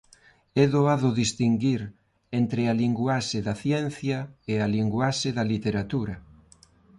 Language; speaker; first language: Galician; non-native, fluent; Spanish